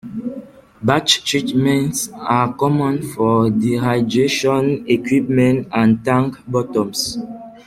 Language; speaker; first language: English; non-native, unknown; French